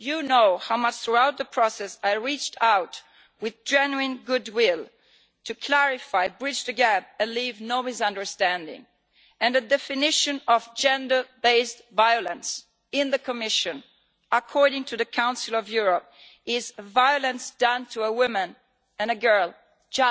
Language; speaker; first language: English; non-native, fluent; Italian